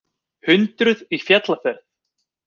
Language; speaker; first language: Icelandic; native; Icelandic